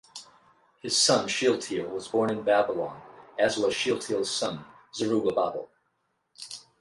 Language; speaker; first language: English; native; English